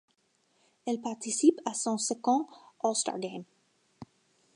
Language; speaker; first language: French; non-native, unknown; English